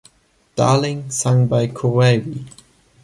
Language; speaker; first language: English; non-native, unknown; German